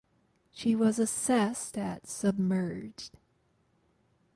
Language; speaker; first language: English; native; English